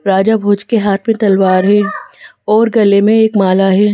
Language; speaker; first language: Hindi; native; Hindi